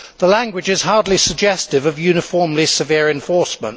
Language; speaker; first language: English; native; English